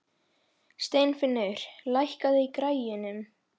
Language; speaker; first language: Icelandic; non-native, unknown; Polish